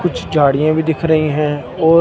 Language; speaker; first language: Hindi; non-native, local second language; Punjabi